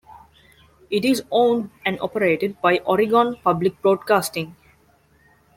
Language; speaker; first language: English; non-native, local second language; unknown